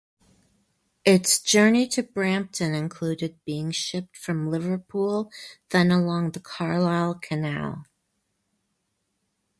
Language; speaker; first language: English; native; English